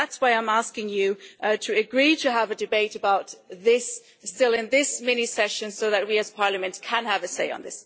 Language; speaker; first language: English; non-native, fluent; German